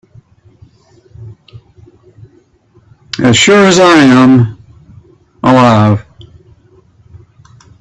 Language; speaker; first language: English; native; English